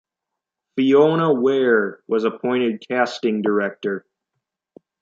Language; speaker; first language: English; native; English